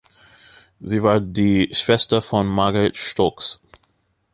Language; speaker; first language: German; non-native, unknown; English